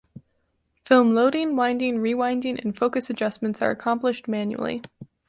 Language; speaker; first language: English; native; English